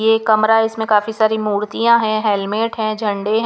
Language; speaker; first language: Hindi; non-native, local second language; Punjabi